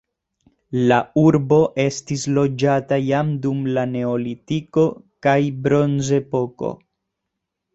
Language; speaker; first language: Esperanto; non-native, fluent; Spanish